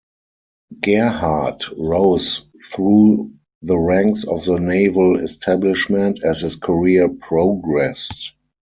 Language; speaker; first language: English; non-native, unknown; German